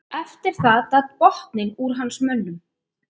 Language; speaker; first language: Icelandic; native; Icelandic